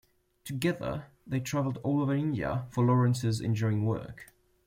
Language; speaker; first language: English; non-native, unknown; French